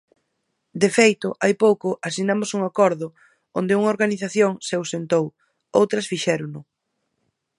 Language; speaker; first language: Galician; native; Galician